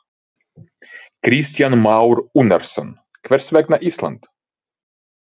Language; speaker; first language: Icelandic; non-native, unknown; Ukrainian